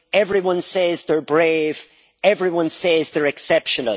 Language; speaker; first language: English; native; English